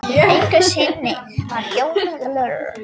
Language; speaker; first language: Icelandic; non-native, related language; Danish